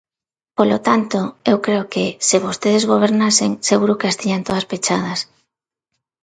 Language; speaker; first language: Galician; non-native, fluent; Spanish